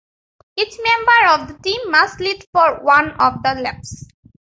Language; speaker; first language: English; non-native, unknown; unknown